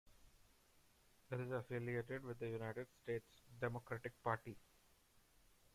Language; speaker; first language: English; non-native, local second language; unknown